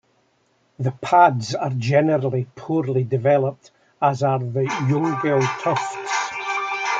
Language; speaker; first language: English; native; English